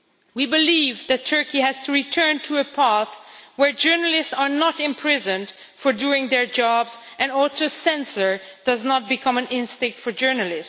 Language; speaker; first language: English; non-native, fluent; Dutch